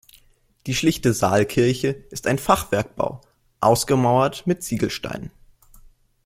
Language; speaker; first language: German; native; German